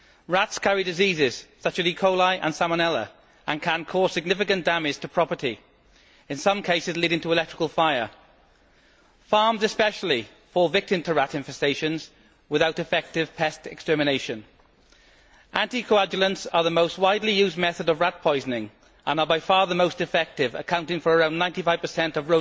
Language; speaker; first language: English; native; English